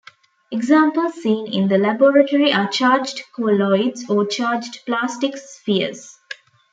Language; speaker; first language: English; non-native, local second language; Tamil